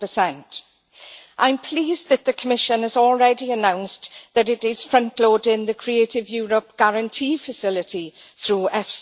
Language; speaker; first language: English; native; English